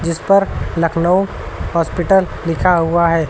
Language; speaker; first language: Hindi; native; Hindi